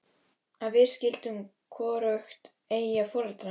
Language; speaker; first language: Icelandic; native; Icelandic